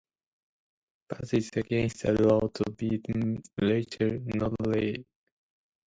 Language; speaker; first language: English; non-native, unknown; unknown